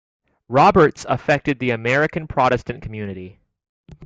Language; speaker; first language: English; native; English